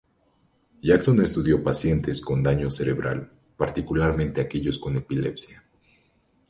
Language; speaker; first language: Spanish; native; Spanish